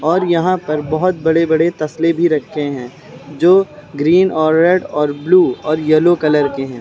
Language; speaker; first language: Hindi; native; Hindi